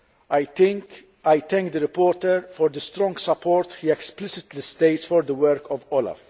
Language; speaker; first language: English; non-native, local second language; Maltese